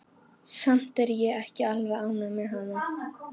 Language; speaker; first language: Icelandic; native; Icelandic